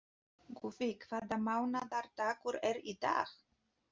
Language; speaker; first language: Icelandic; non-native, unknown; Polish